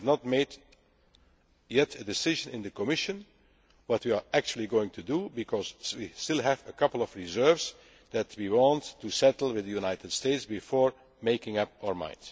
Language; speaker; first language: English; non-native, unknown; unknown